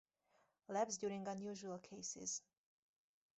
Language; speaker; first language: English; native; English